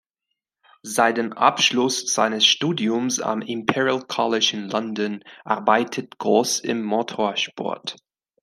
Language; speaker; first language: German; non-native, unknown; Spanish